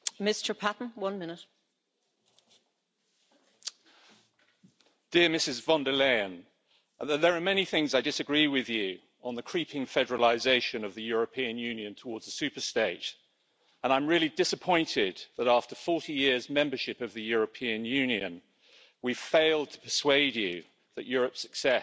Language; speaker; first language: English; native; English